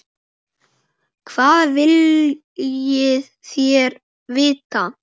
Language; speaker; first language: Icelandic; native; Icelandic